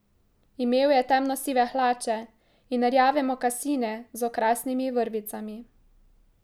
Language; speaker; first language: Slovenian; native; Slovenian